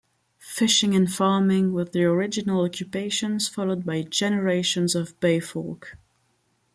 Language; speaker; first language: English; non-native, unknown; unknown